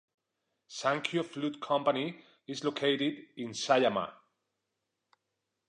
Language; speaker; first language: English; non-native, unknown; Spanish